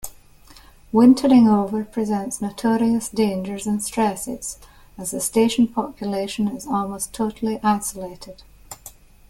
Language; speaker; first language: English; native; English